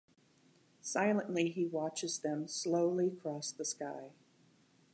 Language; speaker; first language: English; native; English